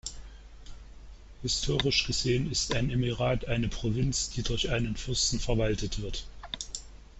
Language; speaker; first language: German; native; German